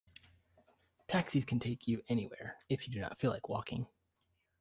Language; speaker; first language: English; native; English